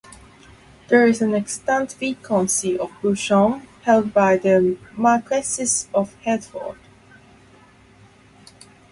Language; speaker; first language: English; non-native, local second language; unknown